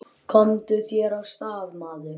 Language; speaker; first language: Icelandic; native; Icelandic